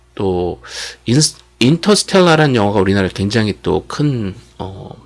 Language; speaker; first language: Korean; native; Korean